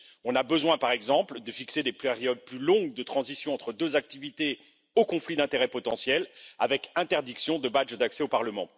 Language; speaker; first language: French; native; French